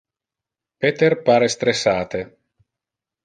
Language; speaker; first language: Interlingua; non-native, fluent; Italian